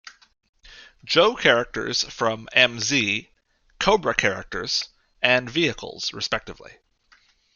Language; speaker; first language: English; native; English